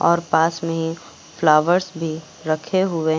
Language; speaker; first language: Hindi; native; Hindi